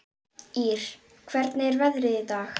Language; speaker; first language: Icelandic; native; Icelandic